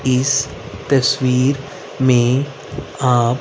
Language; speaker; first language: Hindi; native; Hindi